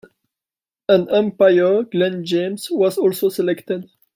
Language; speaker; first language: English; non-native, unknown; French